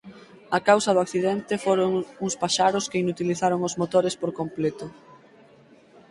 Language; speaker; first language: Galician; native; Galician